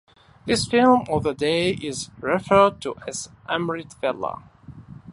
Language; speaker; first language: English; non-native, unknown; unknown